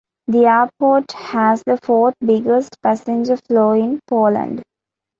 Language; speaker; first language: English; non-native, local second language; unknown